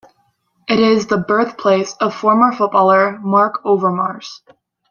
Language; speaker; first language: English; native; English